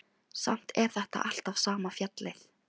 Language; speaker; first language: Icelandic; non-native, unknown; Filipino